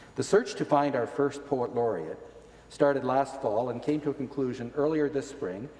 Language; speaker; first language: English; native; English